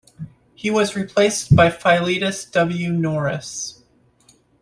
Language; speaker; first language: English; native; English